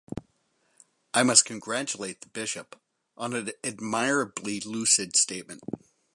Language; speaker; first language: English; native; English